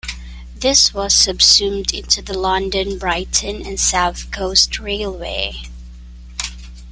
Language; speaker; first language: English; non-native, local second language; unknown